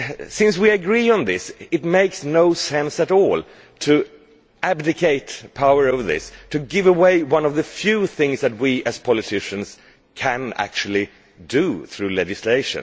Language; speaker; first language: English; non-native, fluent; Swedish